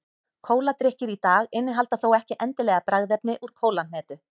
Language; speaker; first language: Icelandic; native; Icelandic